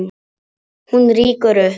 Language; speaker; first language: Icelandic; non-native, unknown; Polish